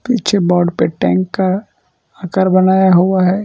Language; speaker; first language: Hindi; non-native, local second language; Gujarati